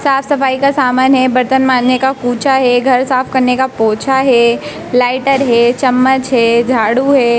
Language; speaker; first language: Hindi; native; Hindi